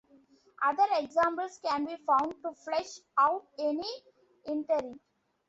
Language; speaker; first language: English; non-native, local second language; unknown